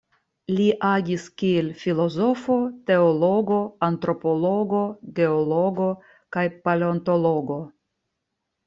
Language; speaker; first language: Esperanto; non-native, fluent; Russian